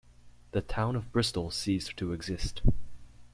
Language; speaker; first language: English; native; English